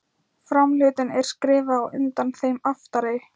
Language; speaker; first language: Icelandic; non-native, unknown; Thai